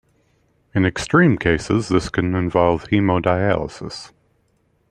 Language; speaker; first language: English; native; English